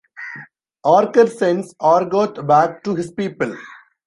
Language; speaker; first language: English; non-native, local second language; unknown